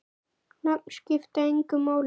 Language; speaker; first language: Icelandic; native; Icelandic